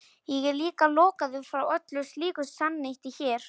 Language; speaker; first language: Icelandic; non-native, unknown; Polish